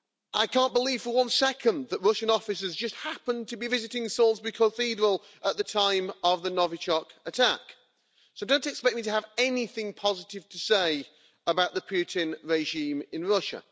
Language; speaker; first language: English; native; English